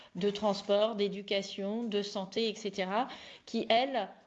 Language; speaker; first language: French; native; French